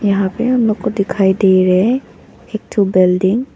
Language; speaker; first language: Hindi; early bilingual, other home language; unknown